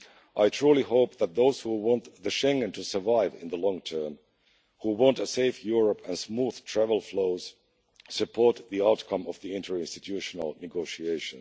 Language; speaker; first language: English; non-native, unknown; Finnish